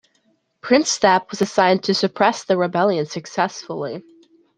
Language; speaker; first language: English; native; English